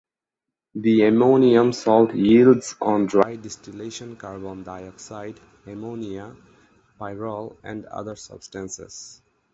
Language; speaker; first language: English; native; English